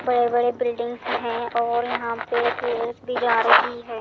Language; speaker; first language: Hindi; native; Hindi